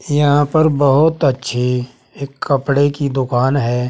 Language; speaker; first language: Hindi; native; Hindi